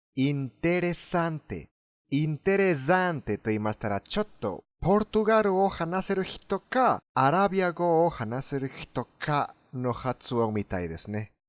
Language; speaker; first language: Japanese; non-native, fluent; Spanish